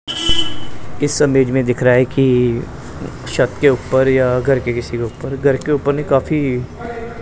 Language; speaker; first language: Hindi; non-native, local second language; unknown